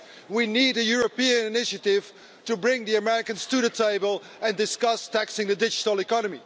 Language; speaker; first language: English; non-native, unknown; Dutch